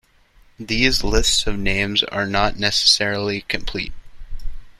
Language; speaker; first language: English; native; English